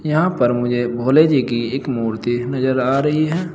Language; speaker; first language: Hindi; native; Hindi